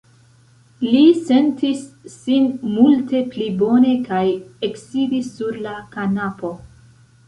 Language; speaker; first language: Esperanto; non-native, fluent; Central Kurdish